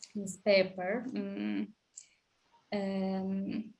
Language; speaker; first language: English; non-native, learner; Turkish